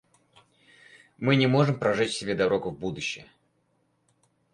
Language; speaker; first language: Russian; native; Russian